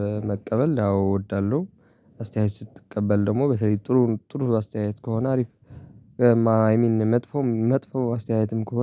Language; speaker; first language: Amharic; non-native, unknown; Tigrinya